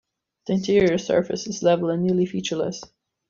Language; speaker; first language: English; non-native, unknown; German